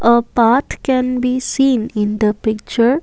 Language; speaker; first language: English; non-native, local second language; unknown